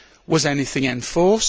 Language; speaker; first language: English; native; English